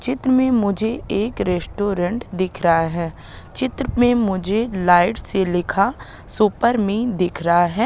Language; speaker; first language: Hindi; native; Hindi